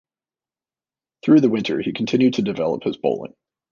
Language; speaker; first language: English; native; English